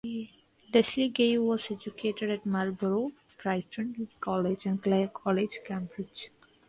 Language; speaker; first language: English; non-native, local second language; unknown